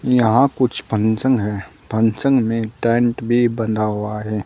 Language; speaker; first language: Hindi; native; Hindi